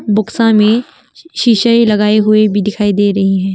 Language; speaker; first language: Hindi; non-native, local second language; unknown